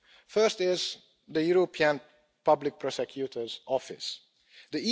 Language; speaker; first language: English; non-native, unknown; Hungarian